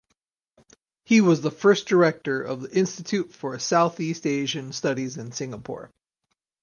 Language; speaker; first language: English; native; English